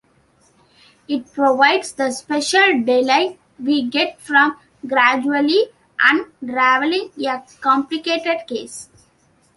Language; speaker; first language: English; non-native, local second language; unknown